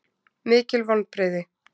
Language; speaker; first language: Icelandic; native; Icelandic